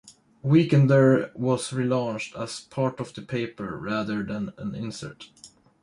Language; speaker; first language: English; non-native, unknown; Swedish